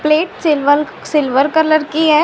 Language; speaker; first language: Hindi; native; Hindi